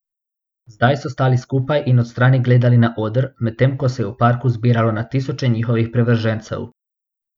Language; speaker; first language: Slovenian; non-native, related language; Bosnian